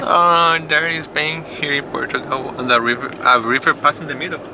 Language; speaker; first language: English; non-native, learner; Portuguese